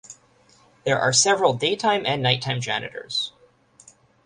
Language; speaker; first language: English; native; English